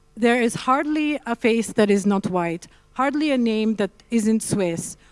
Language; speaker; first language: English; non-native, local second language; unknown